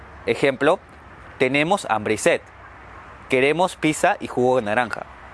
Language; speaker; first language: Spanish; native; Spanish